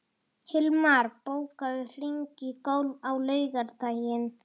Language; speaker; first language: Icelandic; non-native, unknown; Italian